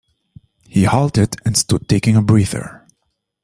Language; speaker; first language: English; non-native, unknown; Dutch